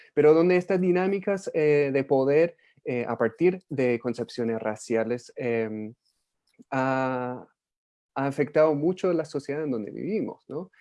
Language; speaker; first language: Spanish; non-native, fluent; English